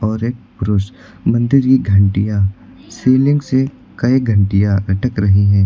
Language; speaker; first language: Hindi; native; Hindi